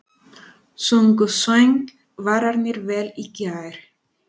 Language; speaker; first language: Icelandic; non-native, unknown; Spanish